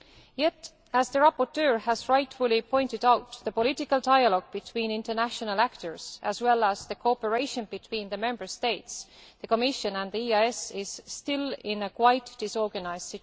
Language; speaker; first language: English; non-native, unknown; Estonian